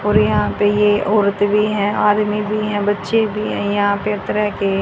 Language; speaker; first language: Hindi; native; Hindi